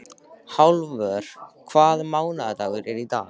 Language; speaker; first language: Icelandic; native; Icelandic